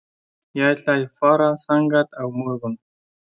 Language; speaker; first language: Icelandic; non-native, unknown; Persian